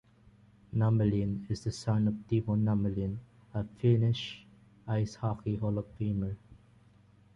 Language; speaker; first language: English; non-native, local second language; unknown